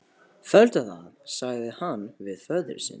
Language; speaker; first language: Icelandic; non-native, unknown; Polish